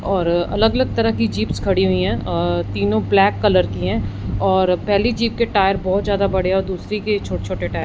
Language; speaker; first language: Hindi; non-native, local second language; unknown